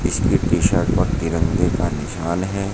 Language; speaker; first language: Hindi; native; Hindi